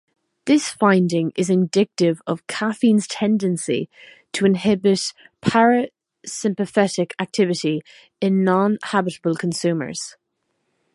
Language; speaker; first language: English; native; English